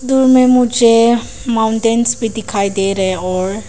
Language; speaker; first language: Hindi; non-native, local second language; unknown